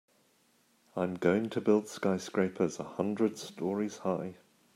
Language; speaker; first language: English; native; English